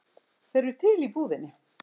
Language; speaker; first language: Icelandic; native; Icelandic